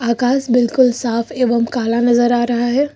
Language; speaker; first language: Hindi; native; Hindi